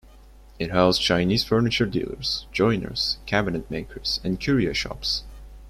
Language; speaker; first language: English; non-native, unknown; Turkish